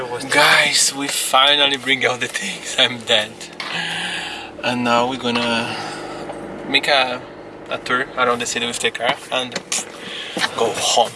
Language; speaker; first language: English; non-native, fluent; Portuguese